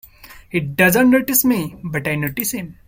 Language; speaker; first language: English; non-native, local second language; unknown